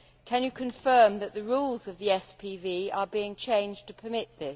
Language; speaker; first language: English; native; English